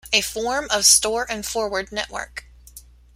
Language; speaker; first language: English; native; English